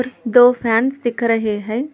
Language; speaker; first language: Hindi; non-native, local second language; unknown